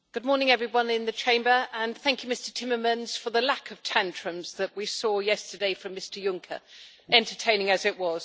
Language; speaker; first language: English; native; English